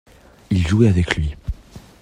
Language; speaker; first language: French; native; French